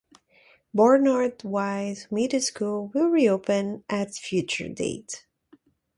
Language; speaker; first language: English; native; English